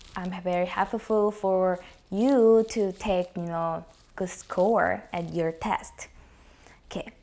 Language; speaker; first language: English; non-native, fluent; Korean